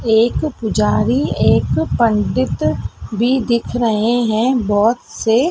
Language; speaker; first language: Hindi; native; Hindi